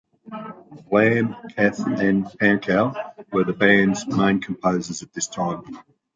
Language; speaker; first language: English; native; English